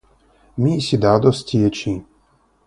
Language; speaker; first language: Esperanto; non-native, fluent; Russian